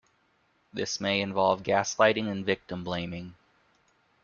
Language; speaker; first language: English; native; English